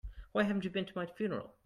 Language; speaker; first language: English; native; English